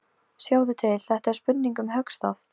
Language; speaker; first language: Icelandic; non-native, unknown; Polish